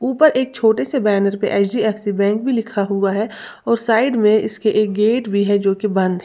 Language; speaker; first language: Hindi; native; Hindi